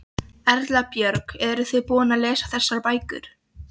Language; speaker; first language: Icelandic; non-native, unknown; Polish